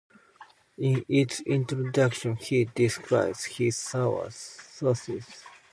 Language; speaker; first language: English; non-native, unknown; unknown